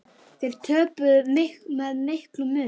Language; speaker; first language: Icelandic; native; Icelandic